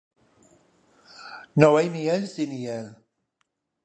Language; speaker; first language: Spanish; non-native, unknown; English